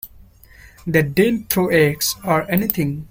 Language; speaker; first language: English; non-native, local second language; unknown